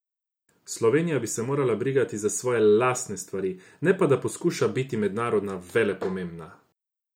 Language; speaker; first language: Slovenian; non-native, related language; Croatian